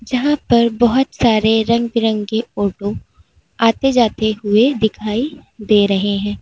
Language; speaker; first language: Hindi; native; Hindi